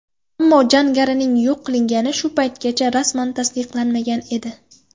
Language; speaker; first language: Uzbek; non-native, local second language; Kara-Kalpak